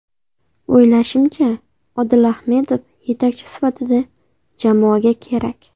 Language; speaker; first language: Uzbek; native; Uzbek